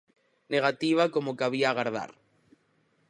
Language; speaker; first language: Galician; native; Galician